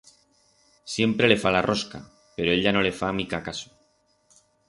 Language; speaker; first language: Aragonese; non-native, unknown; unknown